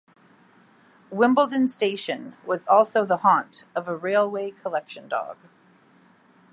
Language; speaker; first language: English; native; English